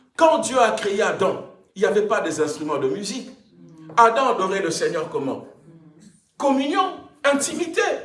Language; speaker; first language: French; non-native, local second language; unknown